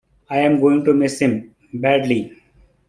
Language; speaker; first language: English; non-native, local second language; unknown